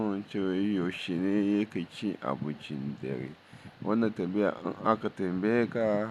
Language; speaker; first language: Hausa; non-native, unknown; Yoruba